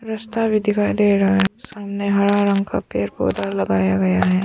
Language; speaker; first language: Hindi; non-native, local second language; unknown